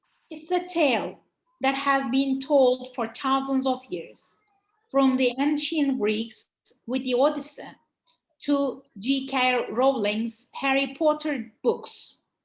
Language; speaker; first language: English; non-native, fluent; Turkish